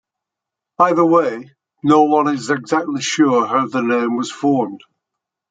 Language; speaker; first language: English; native; English